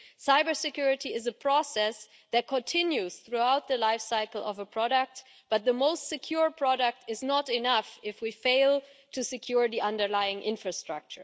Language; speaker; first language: English; non-native, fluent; German